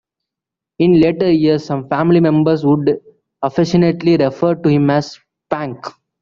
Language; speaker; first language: English; non-native, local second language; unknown